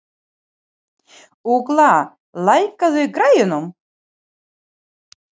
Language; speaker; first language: Icelandic; non-native, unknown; Ukrainian